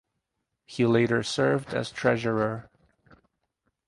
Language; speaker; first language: English; native; English